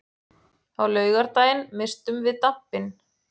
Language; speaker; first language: Icelandic; native; Icelandic